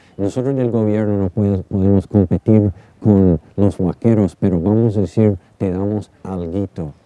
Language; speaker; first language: Spanish; non-native, fluent; English